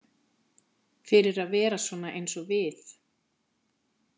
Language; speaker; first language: Icelandic; native; Icelandic